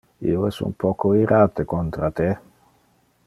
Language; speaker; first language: Interlingua; non-native, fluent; Dutch